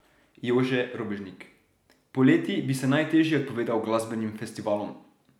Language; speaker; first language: Slovenian; native; Slovenian